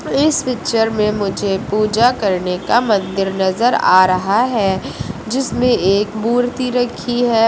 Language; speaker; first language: Hindi; native; Hindi